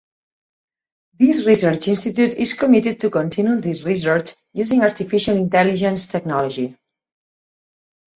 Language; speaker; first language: English; non-native, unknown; Catalan